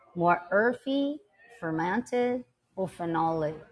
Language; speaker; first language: English; non-native, fluent; Portuguese